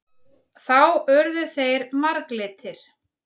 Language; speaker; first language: Icelandic; native; Icelandic